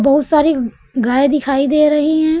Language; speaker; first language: Hindi; native; Hindi